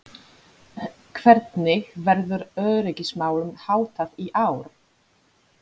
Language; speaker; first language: Icelandic; non-native, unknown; Polish